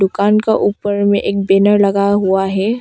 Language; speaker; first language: Hindi; early bilingual, other home language; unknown